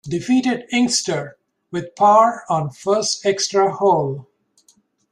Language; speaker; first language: English; native; English